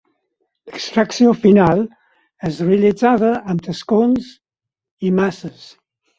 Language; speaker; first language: Catalan; non-native, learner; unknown